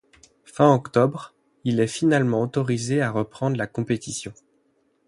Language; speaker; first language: French; native; French